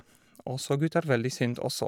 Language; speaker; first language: Norwegian; non-native, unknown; Polish